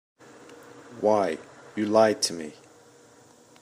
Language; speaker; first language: English; native; English